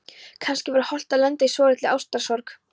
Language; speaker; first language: Icelandic; non-native, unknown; Polish